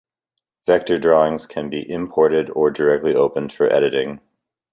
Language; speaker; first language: English; native; English